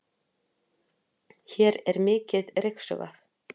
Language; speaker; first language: Icelandic; native; Icelandic